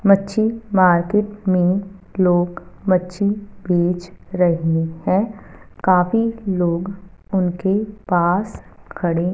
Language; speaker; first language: Hindi; non-native, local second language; Punjabi